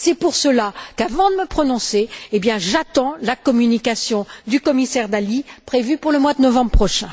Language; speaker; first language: French; native; French